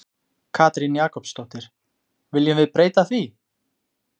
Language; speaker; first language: Icelandic; native; Icelandic